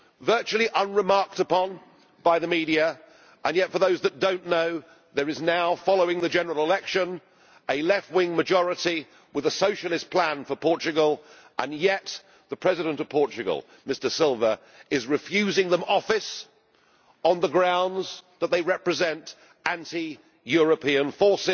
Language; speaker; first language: English; native; English